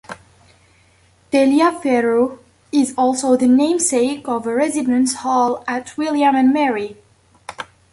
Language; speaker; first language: English; native; English